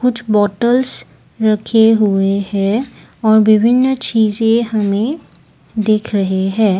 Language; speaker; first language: Hindi; non-native, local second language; Assamese